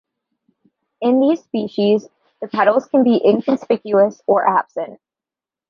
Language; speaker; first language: English; native; English